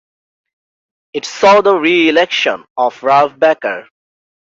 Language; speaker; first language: English; non-native, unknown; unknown